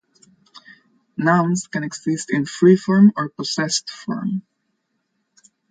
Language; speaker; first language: English; non-native, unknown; Spanish